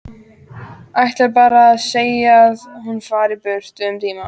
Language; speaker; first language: Icelandic; native; Icelandic